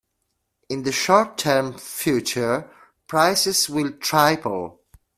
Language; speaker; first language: English; non-native, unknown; Italian